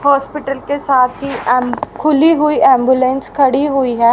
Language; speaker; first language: Hindi; native; Hindi